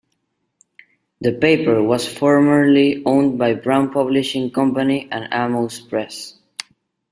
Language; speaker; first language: English; non-native, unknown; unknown